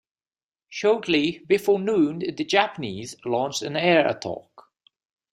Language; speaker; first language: English; native; English